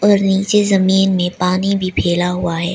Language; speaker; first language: Hindi; early bilingual, other home language; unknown